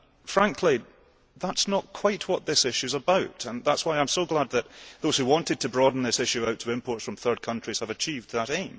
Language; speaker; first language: English; early bilingual, heritage; English